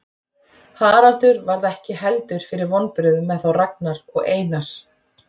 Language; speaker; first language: Icelandic; native; Icelandic